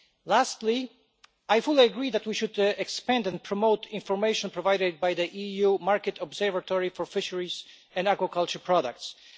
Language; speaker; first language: English; non-native, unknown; Polish